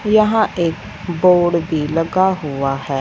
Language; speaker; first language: Hindi; non-native, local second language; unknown